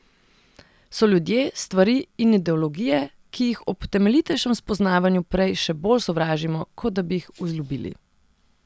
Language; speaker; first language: Slovenian; non-native, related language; Serbian